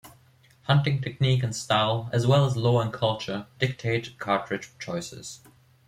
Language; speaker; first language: English; non-native, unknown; German